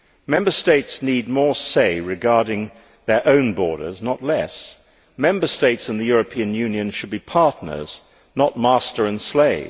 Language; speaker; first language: English; native; English